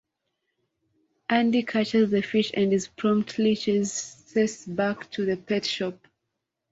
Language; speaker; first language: English; non-native, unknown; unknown